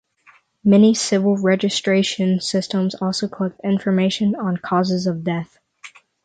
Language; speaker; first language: English; native; English